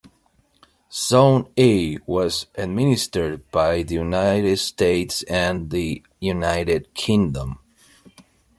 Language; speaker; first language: English; non-native, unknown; Spanish